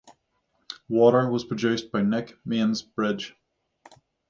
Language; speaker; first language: English; native; English